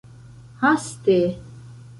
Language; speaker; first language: Esperanto; non-native, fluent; Central Kurdish